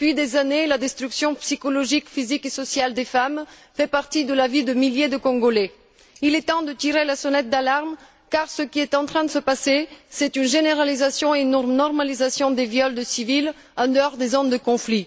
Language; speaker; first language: French; non-native, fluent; Bulgarian